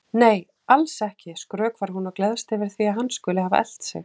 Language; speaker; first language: Icelandic; native; Icelandic